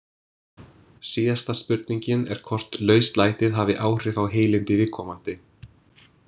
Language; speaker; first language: Icelandic; non-native, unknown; English